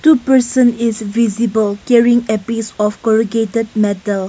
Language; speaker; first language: English; non-native, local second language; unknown